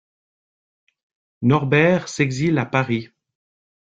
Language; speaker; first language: French; native; French